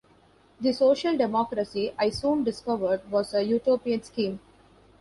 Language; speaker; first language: English; non-native, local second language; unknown